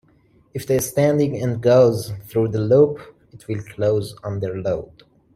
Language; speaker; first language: English; non-native, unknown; Persian